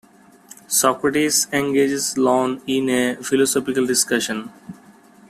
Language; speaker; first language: English; non-native, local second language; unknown